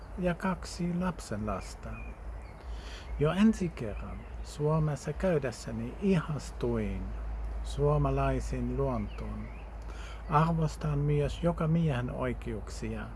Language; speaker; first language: Finnish; non-native, fluent; Dutch